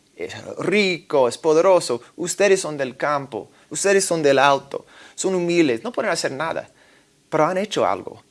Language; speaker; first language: Spanish; non-native, fluent; English